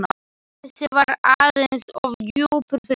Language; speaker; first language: Icelandic; non-native, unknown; Slovak